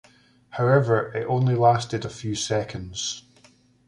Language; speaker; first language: English; native; English